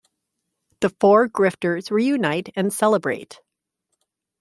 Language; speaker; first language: English; native; English